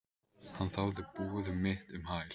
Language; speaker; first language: Icelandic; native; Icelandic